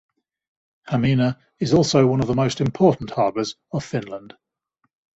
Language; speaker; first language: English; native; English